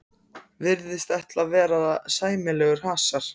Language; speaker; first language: Icelandic; non-native, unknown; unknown